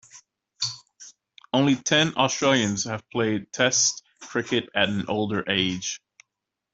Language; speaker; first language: English; native; English